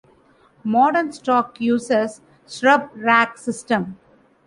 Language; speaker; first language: English; non-native, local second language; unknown